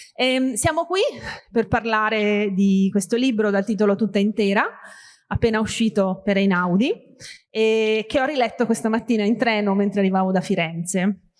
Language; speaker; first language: Italian; early bilingual, other home language; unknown